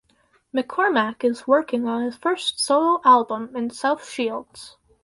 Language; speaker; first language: English; native; English